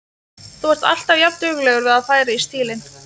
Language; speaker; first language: Icelandic; non-native, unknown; Lithuanian